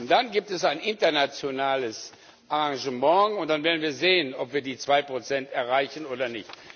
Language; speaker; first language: German; non-native, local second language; Luxembourgish